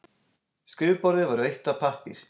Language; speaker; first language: Icelandic; native; Icelandic